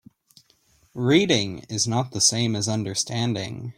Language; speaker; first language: English; native; English